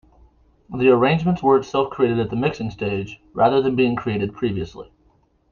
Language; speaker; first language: English; native; English